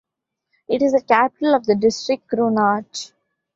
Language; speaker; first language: English; non-native, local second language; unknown